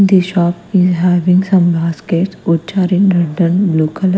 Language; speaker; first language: English; non-native, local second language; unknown